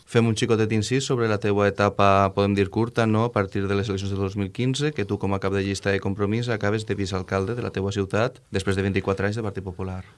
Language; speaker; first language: Catalan; native; Catalan